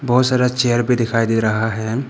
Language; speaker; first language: Hindi; non-native, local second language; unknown